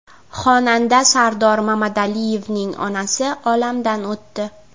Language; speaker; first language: Uzbek; native; Uzbek